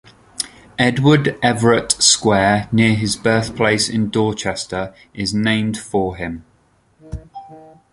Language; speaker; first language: English; native; English